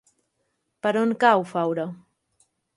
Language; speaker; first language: Catalan; native; Catalan